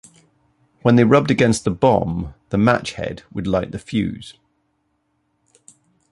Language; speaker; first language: English; native; English